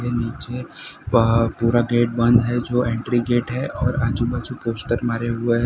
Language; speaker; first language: Hindi; non-native, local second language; Gujarati